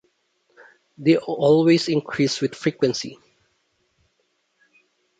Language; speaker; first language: English; non-native, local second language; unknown